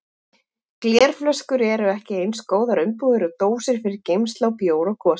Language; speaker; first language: Icelandic; native; Icelandic